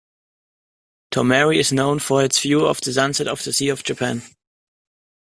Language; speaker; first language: English; non-native, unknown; German